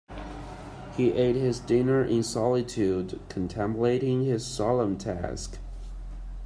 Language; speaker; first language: English; non-native, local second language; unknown